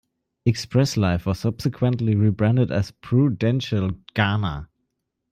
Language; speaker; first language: English; non-native, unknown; German